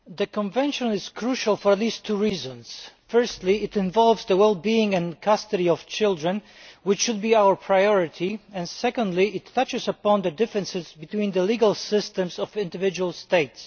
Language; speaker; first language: English; non-native, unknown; Polish